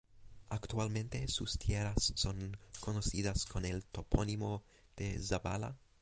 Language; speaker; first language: Spanish; non-native, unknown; English